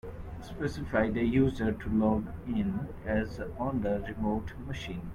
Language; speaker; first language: English; non-native, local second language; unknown